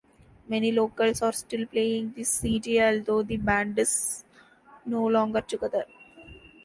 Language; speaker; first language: English; non-native, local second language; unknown